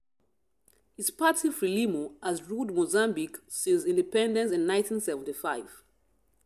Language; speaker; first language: English; non-native, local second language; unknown